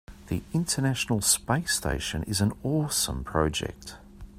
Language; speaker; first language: English; native; English